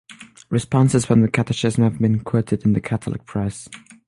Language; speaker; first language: English; non-native, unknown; French